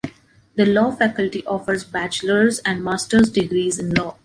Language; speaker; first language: English; non-native, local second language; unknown